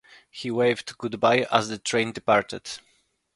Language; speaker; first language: English; non-native, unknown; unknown